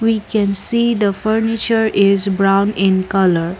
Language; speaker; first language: English; non-native, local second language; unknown